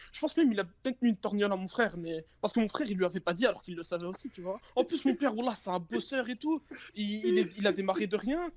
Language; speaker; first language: French; early bilingual, other home language; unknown